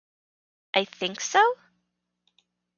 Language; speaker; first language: English; native; English